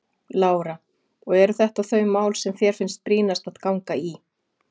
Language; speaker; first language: Icelandic; native; Icelandic